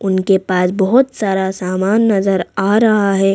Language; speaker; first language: Hindi; native; Hindi